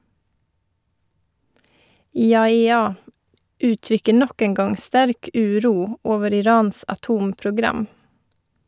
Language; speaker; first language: Norwegian; non-native, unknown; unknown